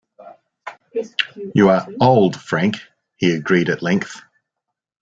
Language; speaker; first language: English; native; English